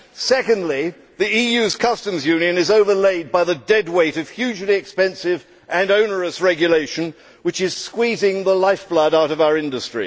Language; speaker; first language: English; native; English